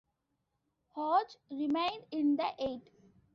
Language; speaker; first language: English; non-native, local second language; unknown